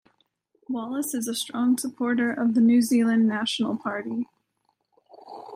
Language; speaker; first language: English; native; English